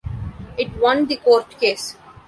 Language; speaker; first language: English; non-native, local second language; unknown